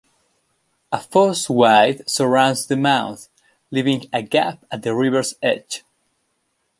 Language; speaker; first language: English; non-native, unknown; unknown